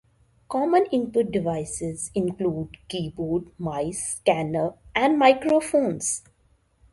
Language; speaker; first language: English; non-native, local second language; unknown